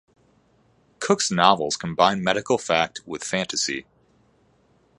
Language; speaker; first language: English; native; English